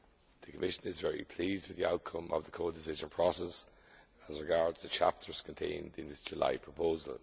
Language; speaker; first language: English; native; English